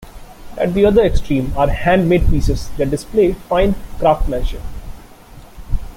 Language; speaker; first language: English; non-native, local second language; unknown